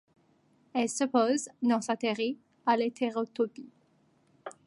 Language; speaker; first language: French; native; French